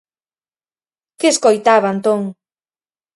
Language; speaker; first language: Galician; native; Galician